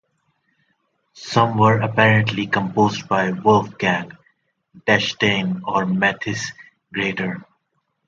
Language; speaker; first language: English; non-native, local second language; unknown